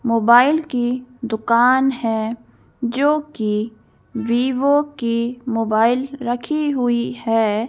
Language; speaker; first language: Hindi; native; Hindi